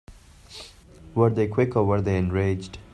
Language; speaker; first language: English; non-native, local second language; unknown